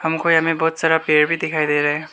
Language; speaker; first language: Hindi; non-native, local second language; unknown